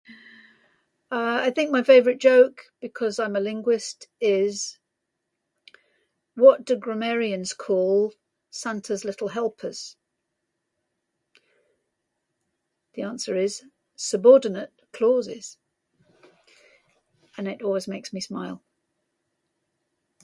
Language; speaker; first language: English; native; English